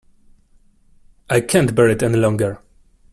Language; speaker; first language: English; non-native, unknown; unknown